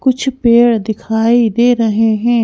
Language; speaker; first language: Hindi; native; Hindi